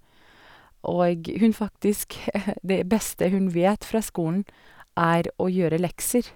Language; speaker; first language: Norwegian; non-native, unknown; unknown